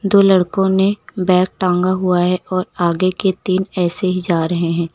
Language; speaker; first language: Hindi; native; Hindi